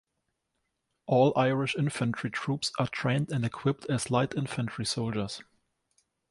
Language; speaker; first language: English; non-native, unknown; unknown